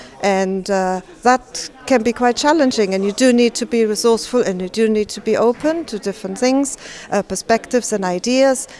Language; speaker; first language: English; non-native, fluent; German